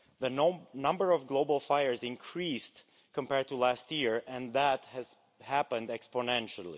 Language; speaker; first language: English; non-native, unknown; Romanian